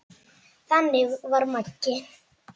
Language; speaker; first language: Icelandic; native; Icelandic